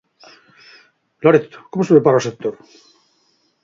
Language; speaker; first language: Galician; native; Galician